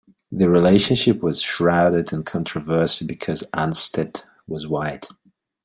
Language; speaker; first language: English; non-native, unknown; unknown